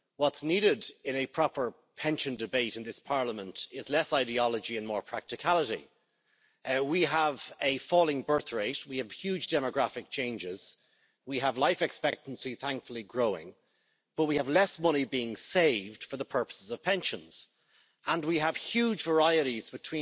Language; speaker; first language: English; native; English